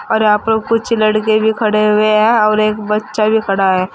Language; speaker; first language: Hindi; native; Hindi